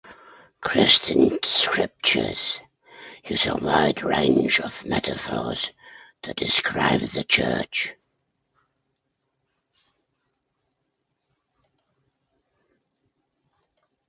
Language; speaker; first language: English; native; English